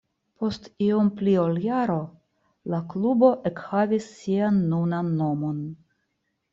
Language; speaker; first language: Esperanto; non-native, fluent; Russian